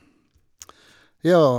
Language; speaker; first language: Norwegian; non-native, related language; Swedish